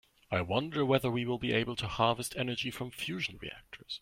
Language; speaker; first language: English; non-native, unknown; German